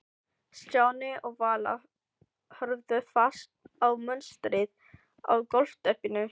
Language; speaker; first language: Icelandic; non-native, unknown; Filipino